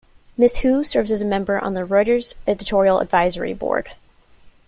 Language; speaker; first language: English; native; English